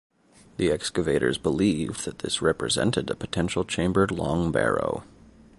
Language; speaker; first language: English; native; English